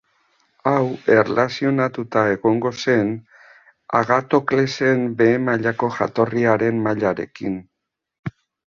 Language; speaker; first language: Basque; native; Basque